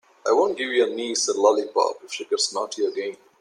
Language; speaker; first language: English; non-native, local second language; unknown